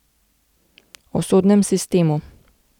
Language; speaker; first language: Slovenian; native; Slovenian